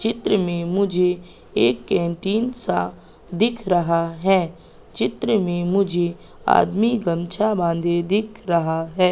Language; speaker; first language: Hindi; native; Hindi